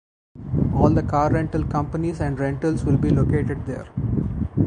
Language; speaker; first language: English; non-native, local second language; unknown